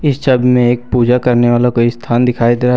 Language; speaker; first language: Hindi; native; Hindi